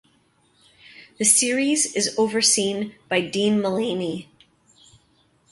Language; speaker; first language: English; native; English